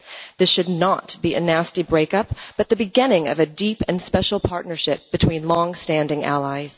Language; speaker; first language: English; non-native, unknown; Dutch